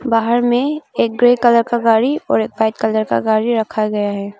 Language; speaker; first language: Hindi; non-native, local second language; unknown